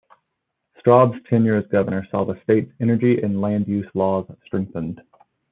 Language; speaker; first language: English; native; English